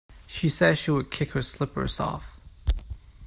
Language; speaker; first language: English; non-native, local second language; Cantonese